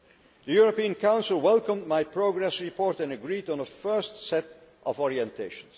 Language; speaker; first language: English; non-native, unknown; Dutch